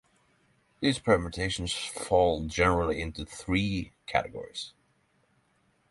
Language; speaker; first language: English; non-native, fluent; Norwegian